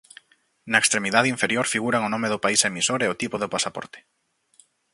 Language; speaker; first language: Galician; native; Galician